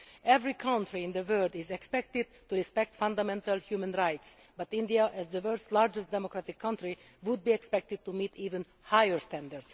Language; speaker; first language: English; non-native, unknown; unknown